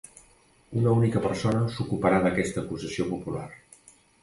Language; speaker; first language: Catalan; native; Catalan